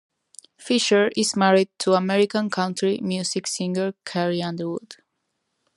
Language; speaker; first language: English; non-native, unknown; Spanish